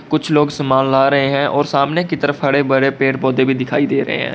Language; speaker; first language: Hindi; native; Hindi